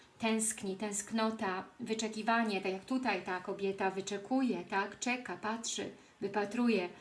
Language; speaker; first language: Polish; early bilingual, heritage; Polish